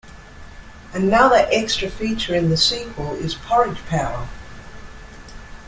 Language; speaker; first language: English; native; English